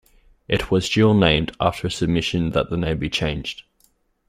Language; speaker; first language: English; native; English